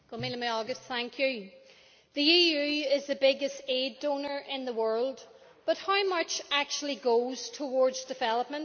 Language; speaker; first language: English; native; English